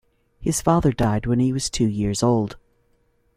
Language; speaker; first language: English; native; English